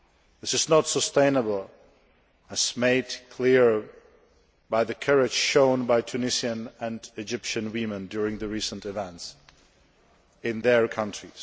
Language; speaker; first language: English; non-native, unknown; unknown